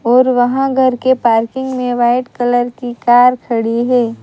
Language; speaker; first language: Hindi; non-native, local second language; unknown